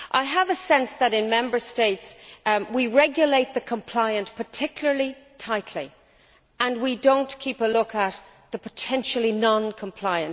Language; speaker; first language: English; native; English